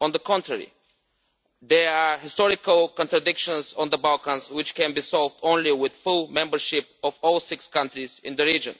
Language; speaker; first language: English; non-native, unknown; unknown